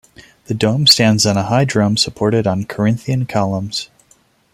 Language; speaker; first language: English; non-native, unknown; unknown